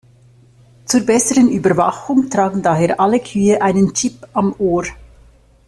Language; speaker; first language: German; native; German